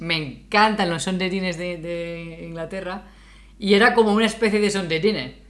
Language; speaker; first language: Spanish; native; Spanish